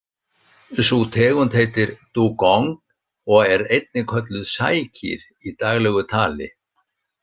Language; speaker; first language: Icelandic; native; Icelandic